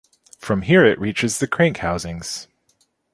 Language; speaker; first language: English; native; English